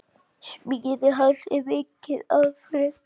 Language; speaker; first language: Icelandic; native; Icelandic